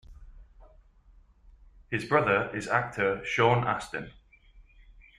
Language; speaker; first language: English; native; English